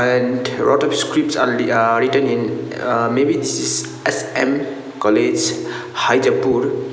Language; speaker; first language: English; non-native, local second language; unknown